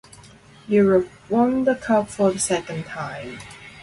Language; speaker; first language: English; non-native, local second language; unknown